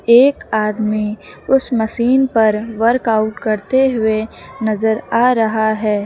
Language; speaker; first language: Hindi; native; Hindi